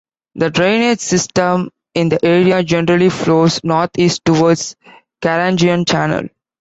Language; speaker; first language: English; non-native, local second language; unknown